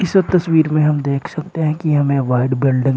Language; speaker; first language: Hindi; native; Hindi